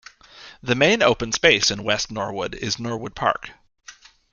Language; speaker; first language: English; native; English